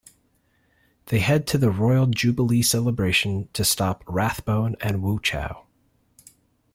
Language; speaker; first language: English; native; English